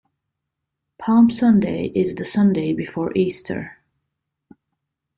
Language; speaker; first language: English; non-native, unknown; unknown